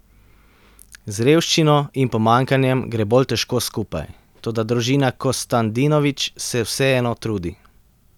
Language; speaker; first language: Slovenian; native; Slovenian